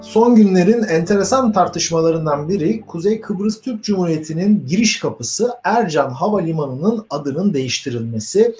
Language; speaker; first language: Turkish; native; Turkish